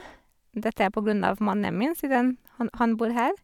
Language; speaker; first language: Norwegian; non-native, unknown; Hungarian